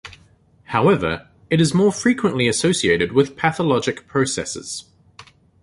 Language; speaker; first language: English; native; English